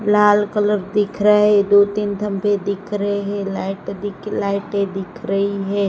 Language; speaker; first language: Hindi; non-native, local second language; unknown